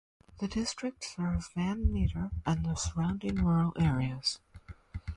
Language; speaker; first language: English; native; English